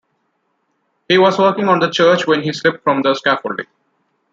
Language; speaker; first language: English; non-native, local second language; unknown